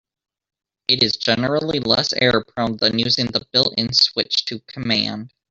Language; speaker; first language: English; native; English